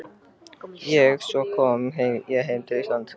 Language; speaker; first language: Icelandic; native; Icelandic